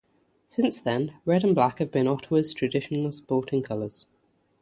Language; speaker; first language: English; native; English